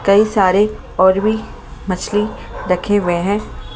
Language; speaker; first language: Hindi; native; Hindi